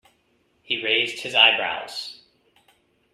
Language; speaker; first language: English; native; English